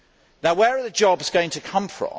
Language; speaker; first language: English; native; English